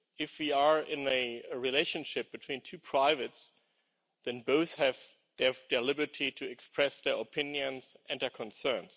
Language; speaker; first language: English; non-native, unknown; German